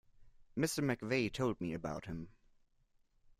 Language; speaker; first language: English; non-native, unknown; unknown